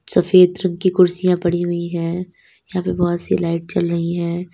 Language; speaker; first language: Hindi; native; Hindi